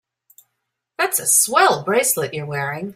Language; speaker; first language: English; native; English